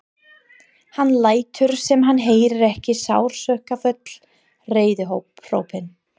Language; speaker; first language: Icelandic; non-native, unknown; English